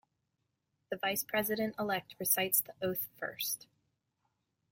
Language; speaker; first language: English; native; English